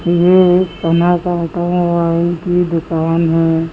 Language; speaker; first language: Hindi; native; Hindi